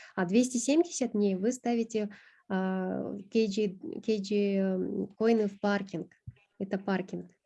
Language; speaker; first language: Russian; non-native, local second language; Kyrgyz